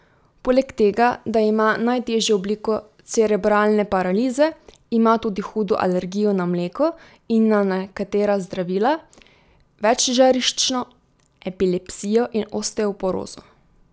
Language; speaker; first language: Slovenian; native; Slovenian